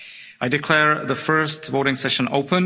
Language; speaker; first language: English; non-native, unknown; Czech